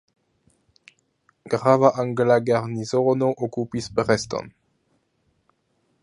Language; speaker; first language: Esperanto; non-native, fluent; French